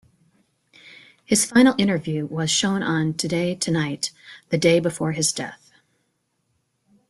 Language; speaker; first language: English; native; English